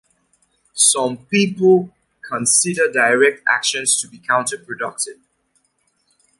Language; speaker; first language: English; native; English